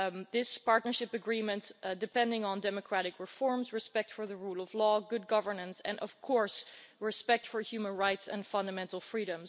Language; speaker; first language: English; non-native, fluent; Dutch